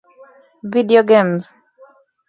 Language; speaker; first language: English; native; English